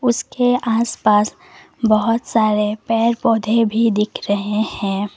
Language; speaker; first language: Hindi; non-native, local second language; Assamese